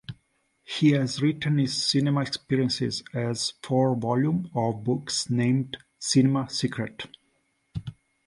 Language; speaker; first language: English; non-native, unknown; Italian